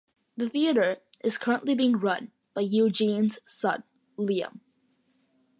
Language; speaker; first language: English; early bilingual, other home language; Malayalam